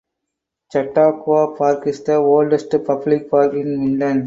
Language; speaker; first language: English; non-native, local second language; Tamil